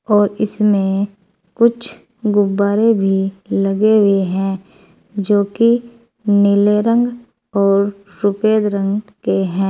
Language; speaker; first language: Hindi; native; Hindi